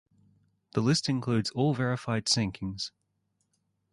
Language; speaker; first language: English; native; English